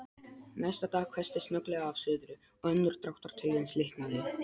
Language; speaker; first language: Icelandic; non-native, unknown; Polish